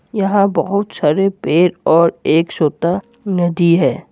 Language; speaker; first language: Hindi; non-native, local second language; Assamese